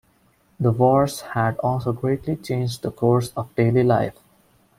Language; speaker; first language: English; non-native, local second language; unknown